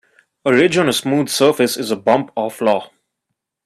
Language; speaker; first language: English; non-native, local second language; Bangla